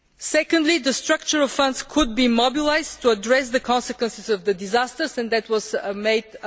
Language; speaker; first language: English; non-native, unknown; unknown